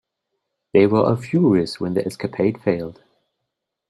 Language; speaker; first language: English; non-native, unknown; German